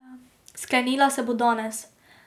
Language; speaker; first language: Slovenian; native; Slovenian